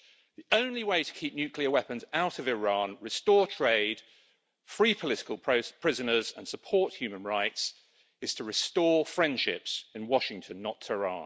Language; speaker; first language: English; native; English